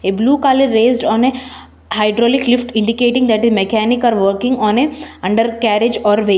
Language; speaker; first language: English; non-native, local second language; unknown